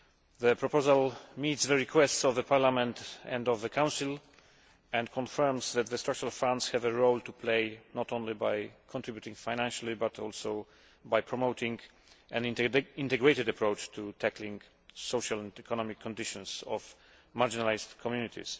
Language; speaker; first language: English; non-native, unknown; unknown